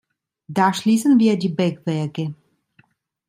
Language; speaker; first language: German; non-native, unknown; Italian